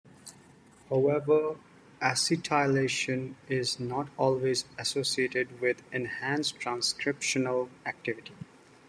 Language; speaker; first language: English; non-native, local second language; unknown